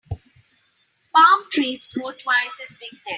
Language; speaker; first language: English; non-native, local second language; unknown